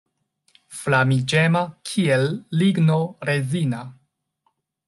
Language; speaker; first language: Esperanto; non-native, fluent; Chinese